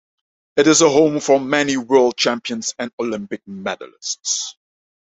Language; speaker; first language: English; non-native, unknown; Dutch